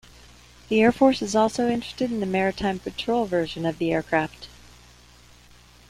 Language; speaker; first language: English; native; English